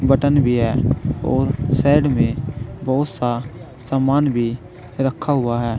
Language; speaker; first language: Hindi; native; Hindi